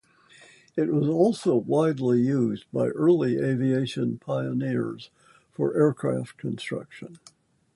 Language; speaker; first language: English; native; English